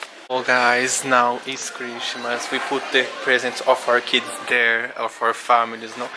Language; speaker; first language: English; non-native, fluent; Portuguese